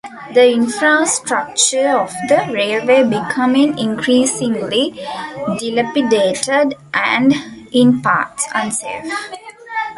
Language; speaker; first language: English; non-native, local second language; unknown